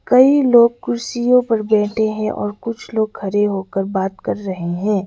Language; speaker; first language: Hindi; non-native, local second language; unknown